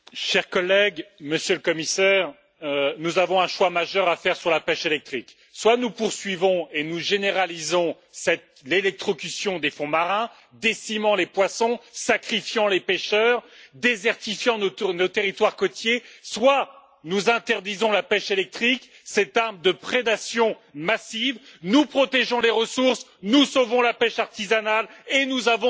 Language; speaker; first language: French; native; French